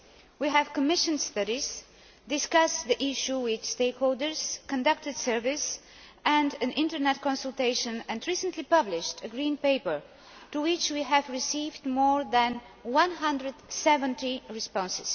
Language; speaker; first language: English; non-native, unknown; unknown